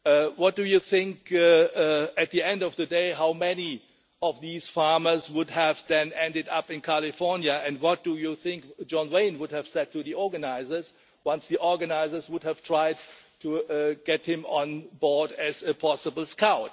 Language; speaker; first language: English; non-native, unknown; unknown